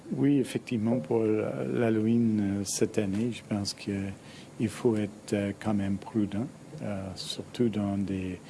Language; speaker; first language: French; non-native, fluent; English